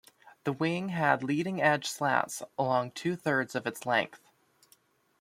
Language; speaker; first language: English; native; English